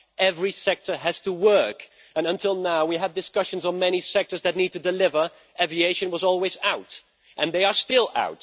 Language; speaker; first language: English; non-native, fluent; Dutch